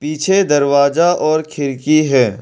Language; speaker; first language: Hindi; non-native, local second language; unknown